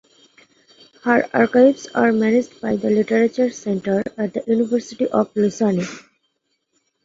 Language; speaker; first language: English; non-native, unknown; Bangla